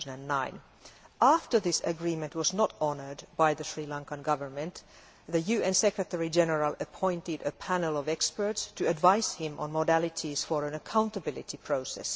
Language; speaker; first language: English; non-native, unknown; Finnish